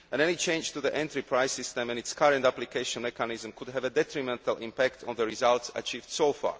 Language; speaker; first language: English; non-native, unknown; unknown